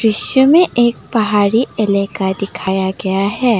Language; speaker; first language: Hindi; non-native, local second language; Assamese